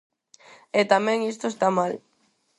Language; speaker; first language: Galician; non-native, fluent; Spanish